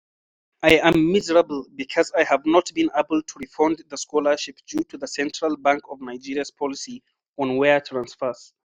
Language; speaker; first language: English; non-native, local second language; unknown